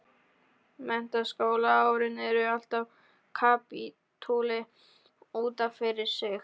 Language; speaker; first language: Icelandic; non-native, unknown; Polish